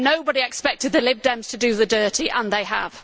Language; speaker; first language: English; native; English